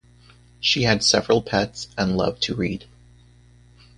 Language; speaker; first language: English; native; English